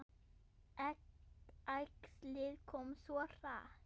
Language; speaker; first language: Icelandic; non-native, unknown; German